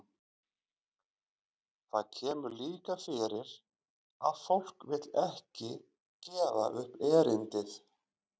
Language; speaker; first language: Icelandic; native; Icelandic